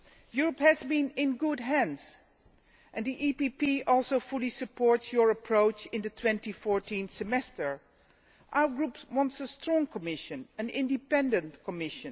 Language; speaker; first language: English; non-native, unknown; Dutch